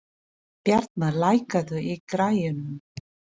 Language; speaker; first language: Icelandic; non-native, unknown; Filipino